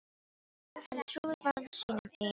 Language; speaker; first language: Icelandic; non-native, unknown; Filipino